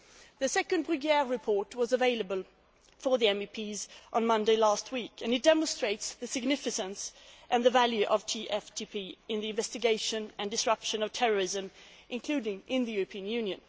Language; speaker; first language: English; non-native, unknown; Swedish